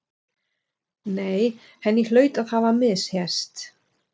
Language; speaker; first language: Icelandic; non-native, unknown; German